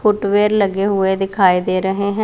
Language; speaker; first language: Hindi; non-native, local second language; Punjabi